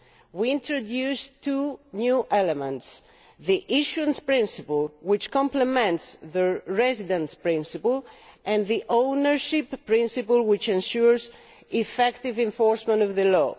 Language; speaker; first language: English; non-native, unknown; Greek